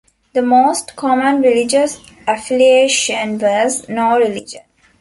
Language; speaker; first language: English; non-native, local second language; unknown